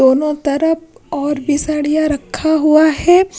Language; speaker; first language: Hindi; non-native, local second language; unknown